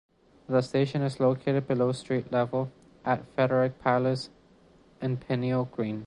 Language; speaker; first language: English; non-native, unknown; Spanish